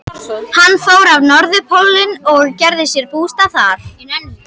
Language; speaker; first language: Icelandic; native; Icelandic